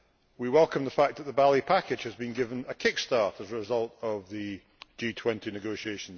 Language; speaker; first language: English; native; English